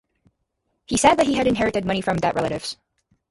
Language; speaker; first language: English; native; English